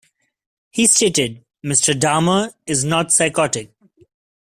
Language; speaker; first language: English; non-native, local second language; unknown